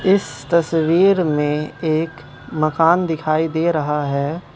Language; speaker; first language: Hindi; non-native, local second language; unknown